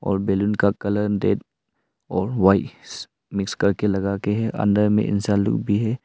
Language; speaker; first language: Hindi; early bilingual, other home language; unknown